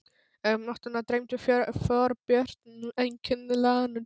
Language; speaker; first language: Icelandic; non-native, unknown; Polish